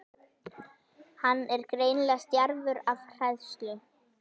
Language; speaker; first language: Icelandic; native; Icelandic